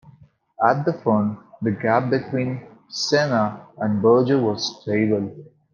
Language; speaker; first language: English; non-native, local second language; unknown